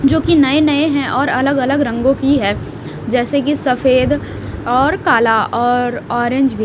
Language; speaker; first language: Hindi; native; Hindi